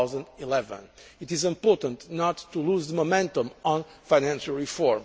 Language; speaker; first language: English; non-native, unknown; Portuguese